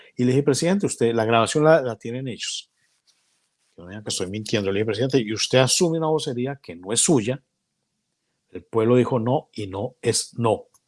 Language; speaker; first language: Spanish; native; Spanish